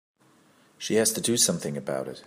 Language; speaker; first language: English; native; English